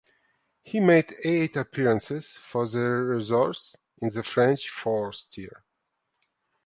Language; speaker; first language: English; non-native, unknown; Ukrainian